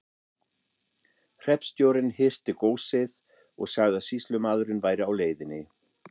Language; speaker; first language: Icelandic; non-native, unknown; German